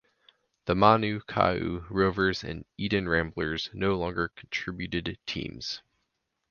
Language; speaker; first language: English; native; English